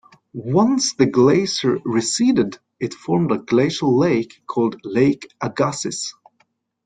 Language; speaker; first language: English; native; English